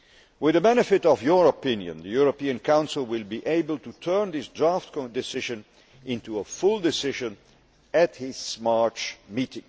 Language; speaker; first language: English; non-native, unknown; Dutch